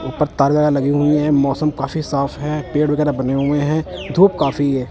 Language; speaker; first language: Hindi; non-native, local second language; Punjabi